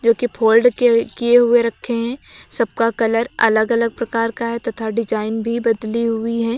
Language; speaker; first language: Hindi; native; Hindi